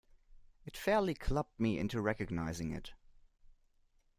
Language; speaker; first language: English; non-native, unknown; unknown